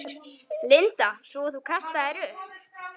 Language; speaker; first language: Icelandic; native; Icelandic